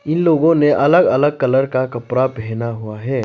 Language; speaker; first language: Hindi; non-native, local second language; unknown